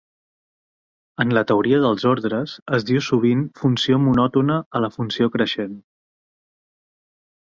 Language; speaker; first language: Catalan; native; Catalan